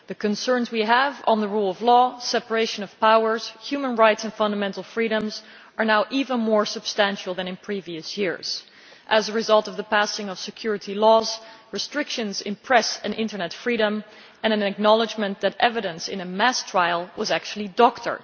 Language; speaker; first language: English; non-native, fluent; Dutch